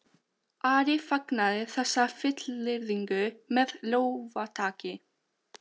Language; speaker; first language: Icelandic; non-native, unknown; Albanian